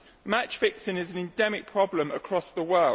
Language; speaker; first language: English; native; English